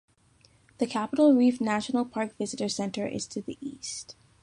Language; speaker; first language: English; native; English